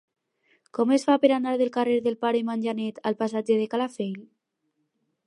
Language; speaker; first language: Catalan; non-native, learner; Spanish